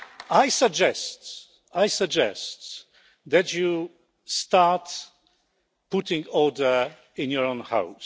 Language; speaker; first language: English; non-native, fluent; Polish